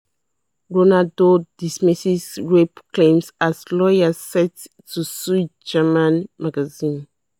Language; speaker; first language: English; non-native, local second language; Yoruba